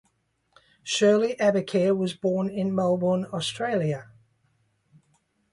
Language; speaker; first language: English; native; English